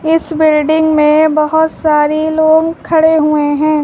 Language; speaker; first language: Hindi; native; Hindi